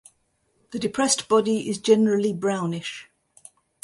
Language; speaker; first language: English; native; English